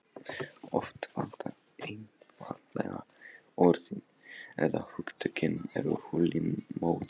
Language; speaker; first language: Icelandic; non-native, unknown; Polish